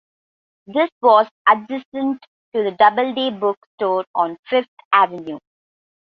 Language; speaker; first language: English; non-native, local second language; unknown